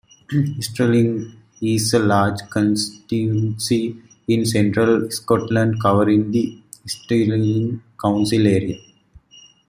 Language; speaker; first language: English; native; English